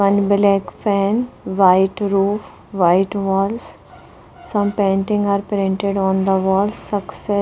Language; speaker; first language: English; non-native, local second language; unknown